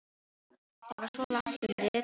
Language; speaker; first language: Icelandic; non-native, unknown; Filipino